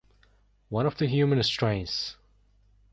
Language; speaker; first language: English; non-native, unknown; Mongolian